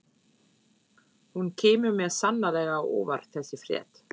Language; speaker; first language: Icelandic; non-native, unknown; German